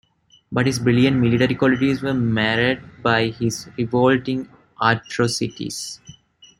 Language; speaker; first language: English; non-native, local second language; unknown